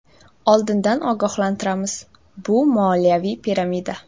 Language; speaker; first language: Uzbek; native; Uzbek